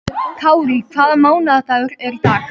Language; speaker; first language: Icelandic; native; Icelandic